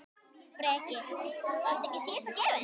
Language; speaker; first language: Icelandic; native; Icelandic